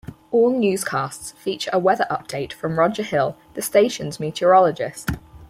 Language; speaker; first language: English; native; English